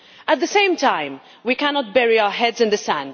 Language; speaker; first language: English; non-native, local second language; Maltese